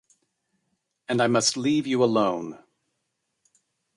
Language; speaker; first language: English; native; English